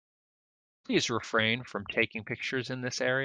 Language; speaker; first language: English; native; English